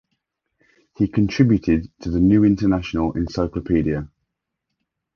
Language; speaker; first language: English; native; English